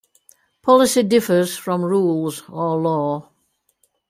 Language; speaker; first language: English; native; English